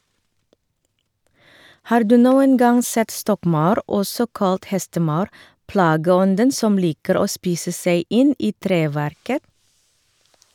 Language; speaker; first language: Norwegian; non-native, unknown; Indonesian